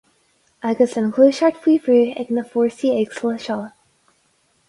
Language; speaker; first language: Irish; non-native, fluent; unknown